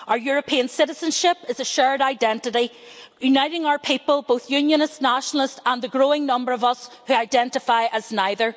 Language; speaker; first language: English; native; English